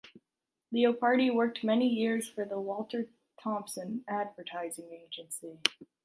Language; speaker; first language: English; native; English